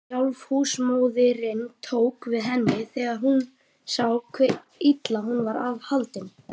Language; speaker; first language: Icelandic; native; Icelandic